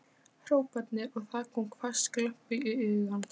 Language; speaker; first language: Icelandic; non-native, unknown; Polish